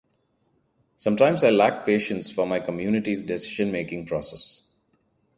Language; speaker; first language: English; non-native, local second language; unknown